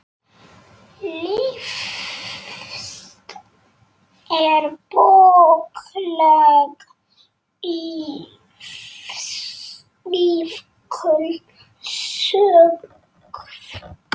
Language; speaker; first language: Icelandic; non-native, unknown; Polish